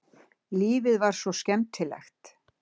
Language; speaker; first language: Icelandic; native; Icelandic